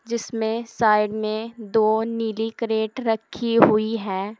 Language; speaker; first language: Hindi; native; Hindi